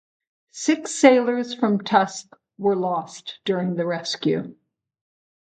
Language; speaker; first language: English; native; English